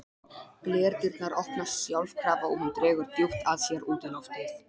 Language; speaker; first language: Icelandic; non-native, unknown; Polish